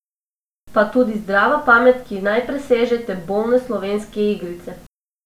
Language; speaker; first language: Slovenian; non-native, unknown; Macedonian